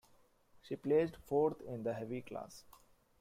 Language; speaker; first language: English; non-native, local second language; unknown